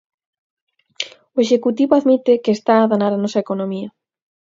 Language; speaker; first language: Galician; native; Galician